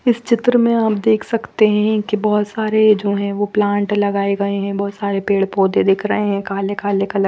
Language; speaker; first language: Hindi; non-native, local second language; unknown